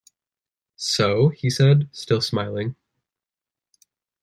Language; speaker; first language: English; native; English